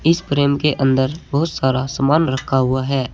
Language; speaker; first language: Hindi; native; Hindi